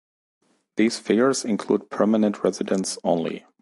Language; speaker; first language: English; non-native, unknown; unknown